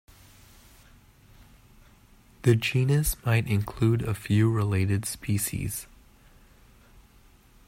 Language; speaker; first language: English; native; English